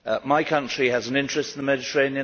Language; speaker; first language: English; native; English